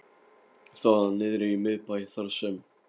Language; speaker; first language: Icelandic; non-native, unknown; Polish